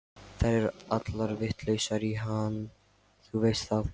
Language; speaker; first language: Icelandic; non-native, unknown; Lithuanian